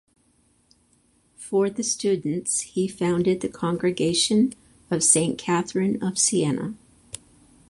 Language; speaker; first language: English; native; English